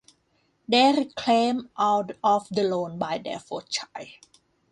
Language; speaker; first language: English; non-native, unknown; Thai